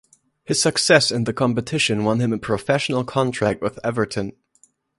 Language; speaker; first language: English; non-native, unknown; German